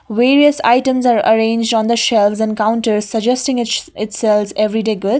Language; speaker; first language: English; non-native, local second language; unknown